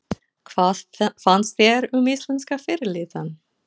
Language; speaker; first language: Icelandic; non-native, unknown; English